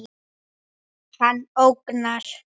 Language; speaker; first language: Icelandic; native; Icelandic